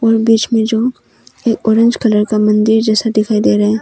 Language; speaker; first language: Hindi; non-native, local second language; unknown